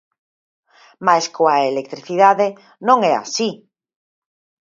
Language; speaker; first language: Galician; native; Galician